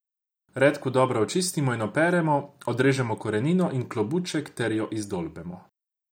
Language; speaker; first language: Slovenian; non-native, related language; Croatian